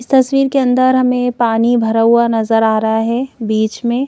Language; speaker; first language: Hindi; native; Hindi